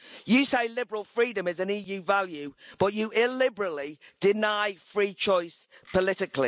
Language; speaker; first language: English; native; English